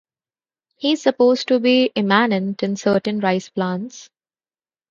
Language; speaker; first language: English; non-native, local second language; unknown